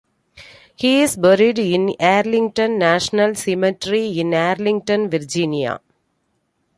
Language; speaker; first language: English; non-native, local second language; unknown